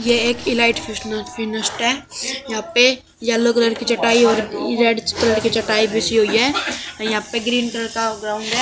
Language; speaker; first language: Hindi; native; Hindi